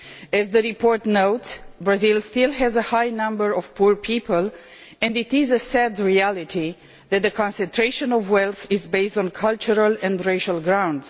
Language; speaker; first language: English; non-native, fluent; Romanian